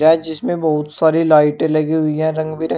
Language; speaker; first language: Hindi; native; Hindi